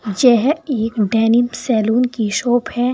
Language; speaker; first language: Hindi; native; Hindi